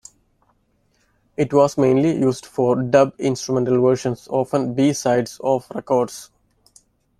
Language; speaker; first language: English; non-native, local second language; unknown